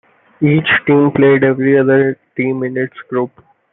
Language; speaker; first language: English; non-native, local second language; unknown